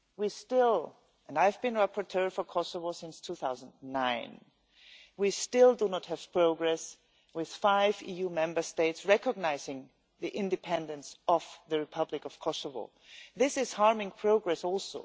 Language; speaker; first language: English; non-native, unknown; German